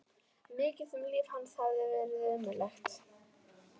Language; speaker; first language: Icelandic; native; Icelandic